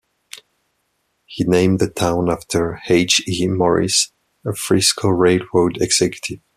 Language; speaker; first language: English; non-native, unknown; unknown